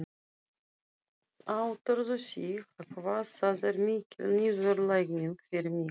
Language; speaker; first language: Icelandic; non-native, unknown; Russian